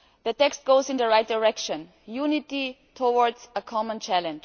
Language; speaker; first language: English; non-native, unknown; German